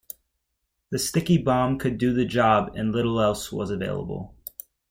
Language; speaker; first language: English; native; English